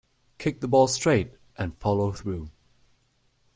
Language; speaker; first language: English; non-native, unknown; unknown